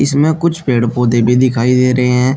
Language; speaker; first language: Hindi; native; Hindi